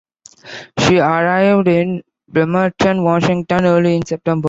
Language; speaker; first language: English; non-native, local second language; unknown